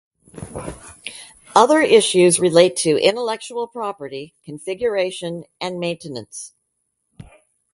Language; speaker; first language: English; native; English